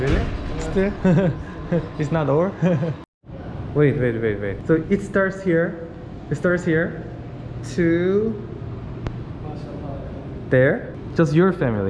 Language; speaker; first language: English; non-native, learner; Korean